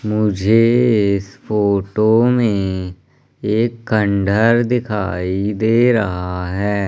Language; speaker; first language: Hindi; native; Hindi